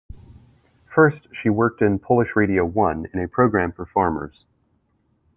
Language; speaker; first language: English; native; English